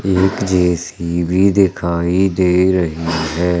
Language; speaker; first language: Hindi; native; Hindi